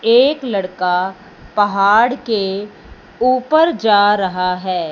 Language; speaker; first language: Hindi; non-native, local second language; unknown